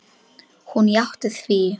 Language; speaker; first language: Icelandic; non-native, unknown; Polish